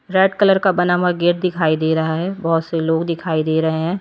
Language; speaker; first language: Hindi; native; Hindi